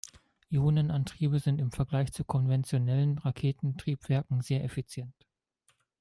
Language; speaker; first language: German; native; German